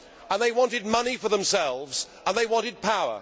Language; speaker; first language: English; native; English